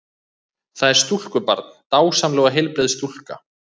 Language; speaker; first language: Icelandic; native; Icelandic